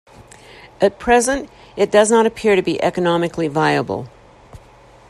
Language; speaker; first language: English; native; English